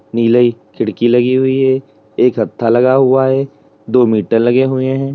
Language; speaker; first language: Hindi; native; Hindi